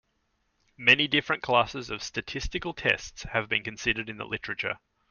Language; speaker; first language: English; native; English